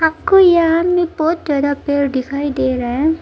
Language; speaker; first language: Hindi; early bilingual, other home language; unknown